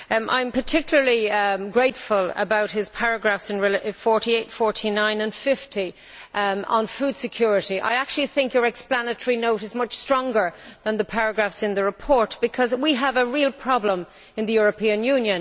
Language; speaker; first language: English; native; English